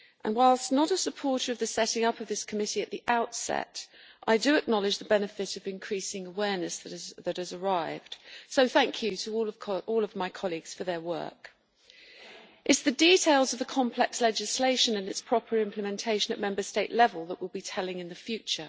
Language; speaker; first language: English; native; English